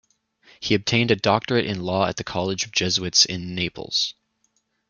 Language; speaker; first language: English; native; English